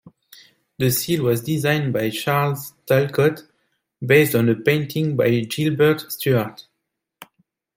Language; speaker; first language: English; non-native, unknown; French